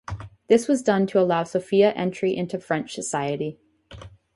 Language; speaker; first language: English; native; English